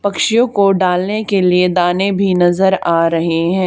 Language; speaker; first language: Hindi; native; Hindi